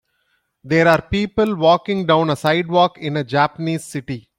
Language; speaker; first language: English; non-native, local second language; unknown